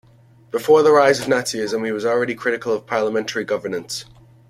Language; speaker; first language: English; native; English